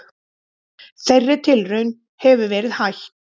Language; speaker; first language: Icelandic; native; Icelandic